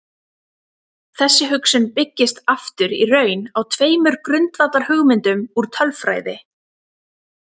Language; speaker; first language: Icelandic; native; Icelandic